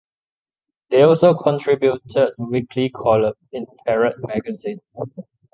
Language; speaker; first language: English; non-native, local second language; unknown